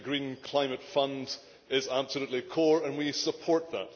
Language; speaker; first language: English; native; English